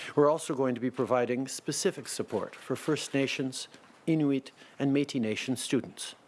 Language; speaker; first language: English; early bilingual, other home language; French